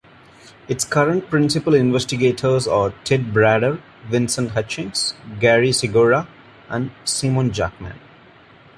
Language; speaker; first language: English; non-native, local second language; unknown